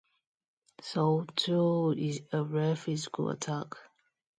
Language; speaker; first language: English; non-native, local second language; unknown